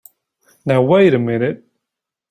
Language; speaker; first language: English; native; English